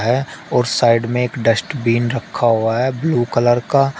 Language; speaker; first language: Hindi; native; Hindi